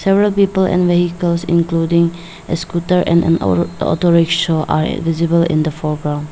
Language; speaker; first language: English; non-native, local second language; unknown